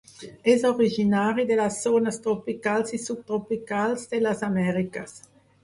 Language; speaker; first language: Catalan; non-native, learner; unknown